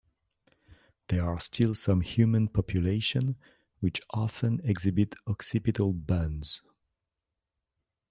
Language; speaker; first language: English; non-native, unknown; French